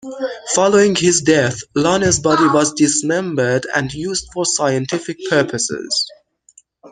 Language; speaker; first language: English; non-native, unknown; Persian